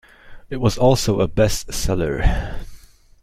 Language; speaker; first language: English; native; English